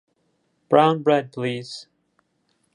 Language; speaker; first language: English; non-native, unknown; Japanese